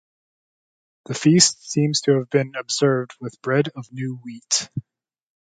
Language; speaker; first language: English; native; English